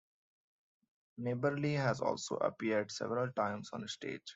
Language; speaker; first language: English; non-native, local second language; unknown